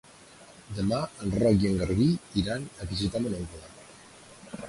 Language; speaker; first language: Catalan; native; Catalan